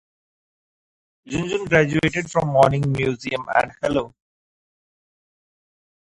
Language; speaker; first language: English; non-native, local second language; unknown